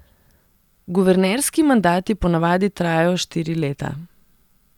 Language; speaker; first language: Slovenian; non-native, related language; Serbian